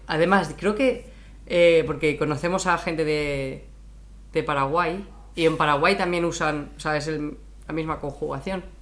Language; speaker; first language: Spanish; native; Spanish